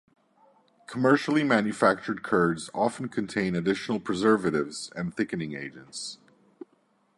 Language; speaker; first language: English; native; English